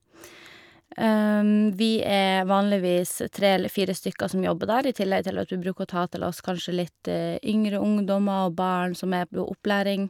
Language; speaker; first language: Norwegian; native; Norwegian